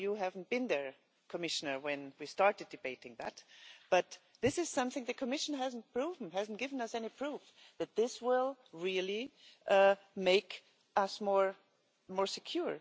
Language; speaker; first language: English; non-native, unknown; German